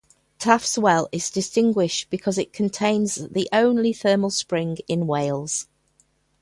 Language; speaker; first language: English; native; English